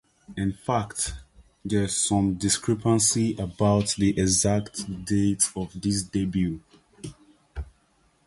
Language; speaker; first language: English; non-native, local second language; Urhobo